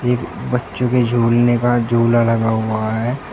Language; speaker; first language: Hindi; native; Hindi